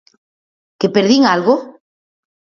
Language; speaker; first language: Galician; native; Galician